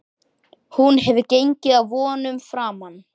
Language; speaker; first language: Icelandic; native; Icelandic